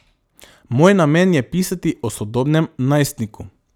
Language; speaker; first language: Slovenian; non-native, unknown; Macedonian